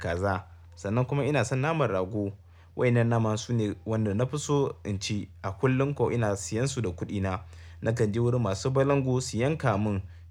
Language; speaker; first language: Hausa; native; Hausa